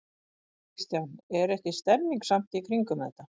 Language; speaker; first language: Icelandic; native; Icelandic